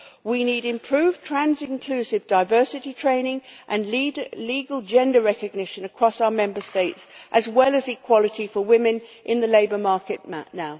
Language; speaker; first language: English; native; English